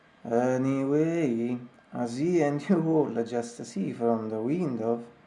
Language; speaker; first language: English; non-native, learner; Italian